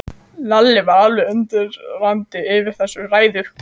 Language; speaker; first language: Icelandic; native; Icelandic